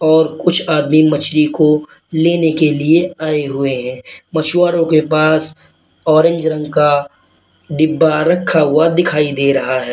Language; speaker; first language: Hindi; native; Hindi